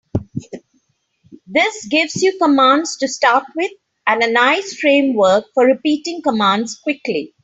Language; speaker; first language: English; non-native, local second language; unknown